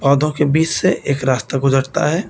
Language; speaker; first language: Hindi; native; Hindi